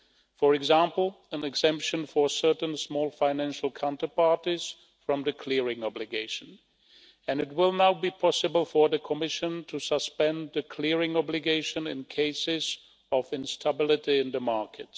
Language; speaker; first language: English; non-native, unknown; Czech